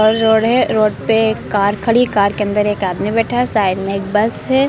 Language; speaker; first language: Hindi; native; Hindi